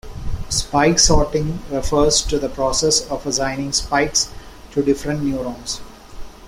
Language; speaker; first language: English; non-native, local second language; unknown